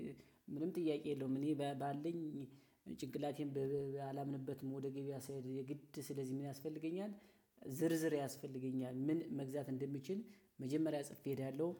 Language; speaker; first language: Amharic; native; Amharic